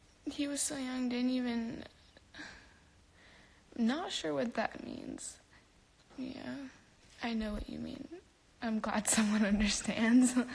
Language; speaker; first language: English; early bilingual, other home language; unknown